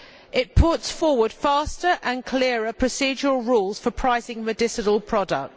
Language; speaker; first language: English; native; English